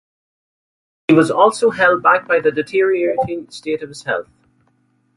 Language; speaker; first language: English; native; English